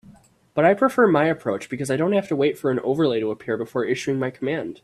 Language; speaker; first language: English; native; English